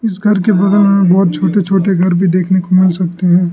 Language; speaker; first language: Hindi; non-native, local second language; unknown